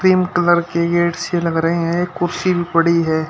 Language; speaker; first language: Hindi; native; Hindi